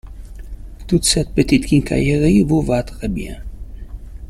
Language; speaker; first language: French; non-native, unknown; Italian